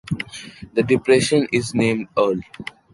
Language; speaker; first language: English; non-native, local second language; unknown